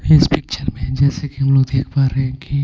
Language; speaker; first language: Hindi; non-native, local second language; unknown